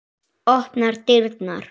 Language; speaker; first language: Icelandic; native; Icelandic